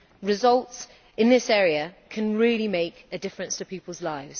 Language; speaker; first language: English; native; English